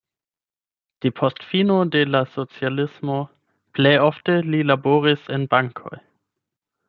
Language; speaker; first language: Esperanto; non-native, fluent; German